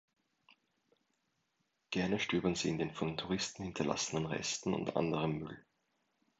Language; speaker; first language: German; native; German